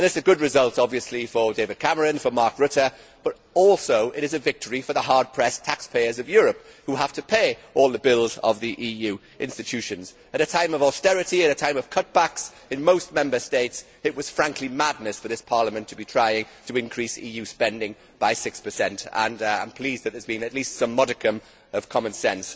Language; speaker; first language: English; native; English